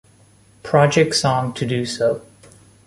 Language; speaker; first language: English; non-native, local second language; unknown